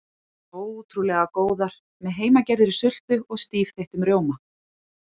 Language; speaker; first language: Icelandic; native; Icelandic